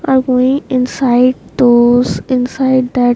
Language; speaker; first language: English; non-native, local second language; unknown